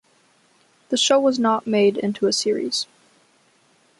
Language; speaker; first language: English; native; English